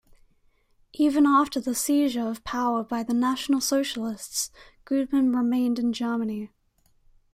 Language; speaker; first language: English; native; English